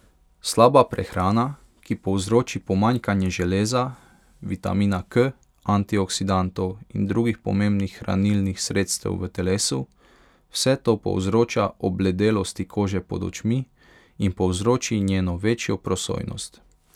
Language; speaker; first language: Slovenian; non-native, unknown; Hungarian